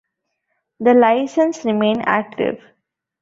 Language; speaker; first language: English; non-native, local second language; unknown